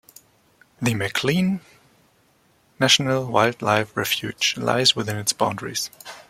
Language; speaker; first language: English; non-native, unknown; German